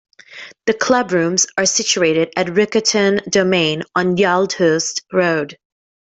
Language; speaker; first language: English; native; English